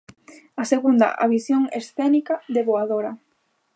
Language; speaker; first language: Galician; native; Galician